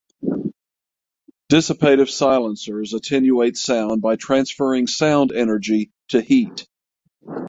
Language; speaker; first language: English; native; English